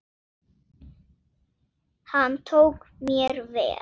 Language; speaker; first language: Icelandic; non-native, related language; Swedish